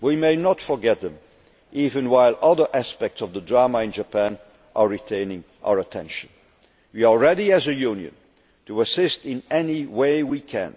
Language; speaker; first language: English; non-native, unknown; Dutch